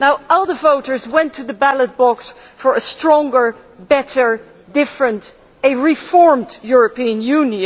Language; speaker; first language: English; non-native, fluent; Dutch